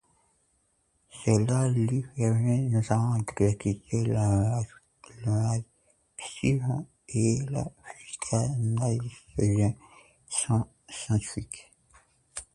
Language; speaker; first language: French; non-native, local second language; Comorian